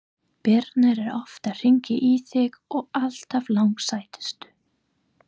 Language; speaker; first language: Icelandic; non-native, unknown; English